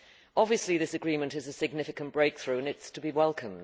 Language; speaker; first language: English; native; English